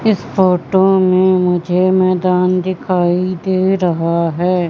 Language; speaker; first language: Hindi; native; Hindi